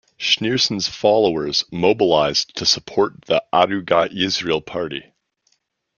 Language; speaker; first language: English; native; English